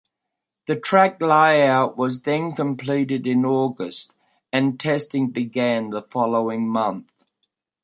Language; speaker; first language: English; native; English